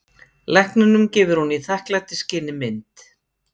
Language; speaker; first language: Icelandic; native; Icelandic